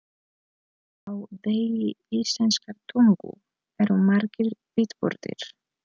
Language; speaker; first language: Icelandic; non-native, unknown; Polish